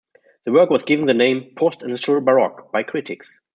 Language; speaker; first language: English; non-native, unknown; German